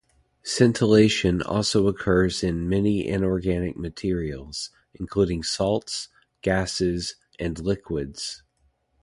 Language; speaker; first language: English; native; English